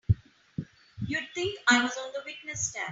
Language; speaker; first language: English; non-native, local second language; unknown